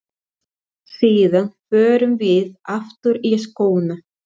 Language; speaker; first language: Icelandic; non-native, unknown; Spanish